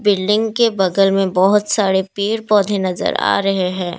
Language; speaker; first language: Hindi; non-native, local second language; Assamese